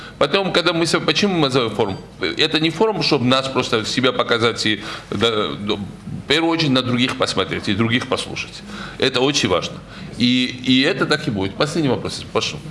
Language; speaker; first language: Russian; non-native, local second language; Georgian